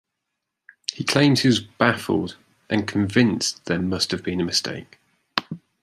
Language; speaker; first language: English; native; English